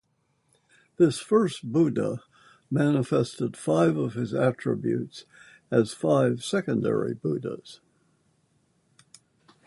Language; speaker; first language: English; native; English